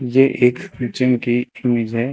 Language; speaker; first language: Hindi; native; Hindi